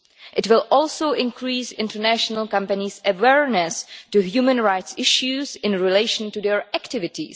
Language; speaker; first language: English; non-native, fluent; Czech